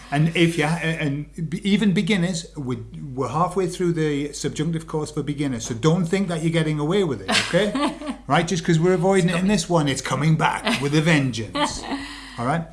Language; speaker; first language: English; native; English